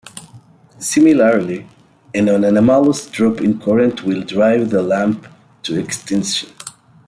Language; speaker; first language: English; native; English